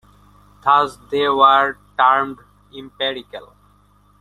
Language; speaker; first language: English; non-native, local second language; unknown